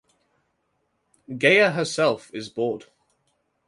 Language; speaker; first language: English; native; English